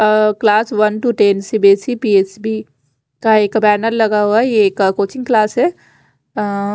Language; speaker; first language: Hindi; non-native, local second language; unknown